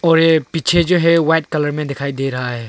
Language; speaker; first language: Hindi; non-native, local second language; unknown